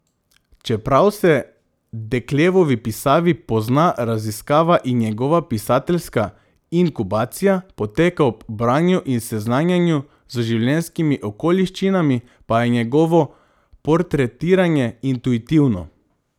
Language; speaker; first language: Slovenian; non-native, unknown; Macedonian